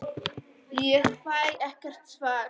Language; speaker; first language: Icelandic; non-native, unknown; Polish